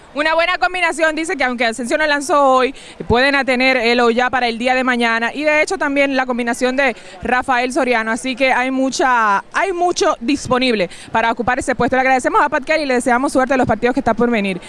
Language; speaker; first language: Spanish; native; Spanish